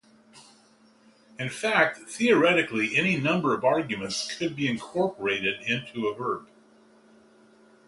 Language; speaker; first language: English; native; English